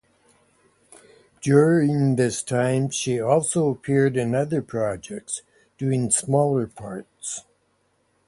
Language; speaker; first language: English; native; English